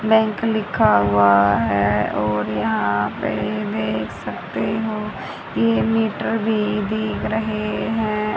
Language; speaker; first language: Hindi; native; Hindi